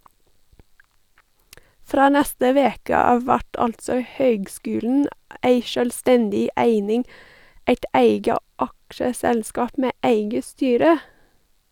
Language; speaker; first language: Norwegian; non-native, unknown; English